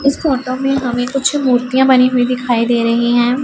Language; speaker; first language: Hindi; non-native, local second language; Punjabi